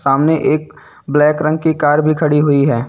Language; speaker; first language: Hindi; native; Hindi